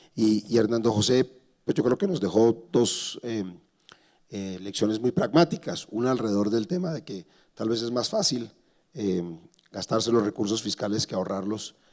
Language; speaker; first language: Spanish; native; Spanish